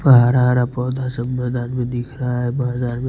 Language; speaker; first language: Hindi; non-native, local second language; Bhojpuri